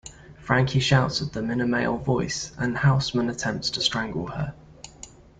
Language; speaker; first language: English; native; English